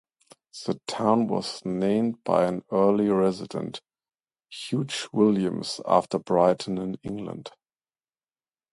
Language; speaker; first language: English; non-native, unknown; German